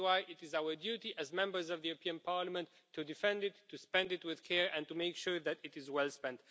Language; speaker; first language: English; non-native, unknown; Romanian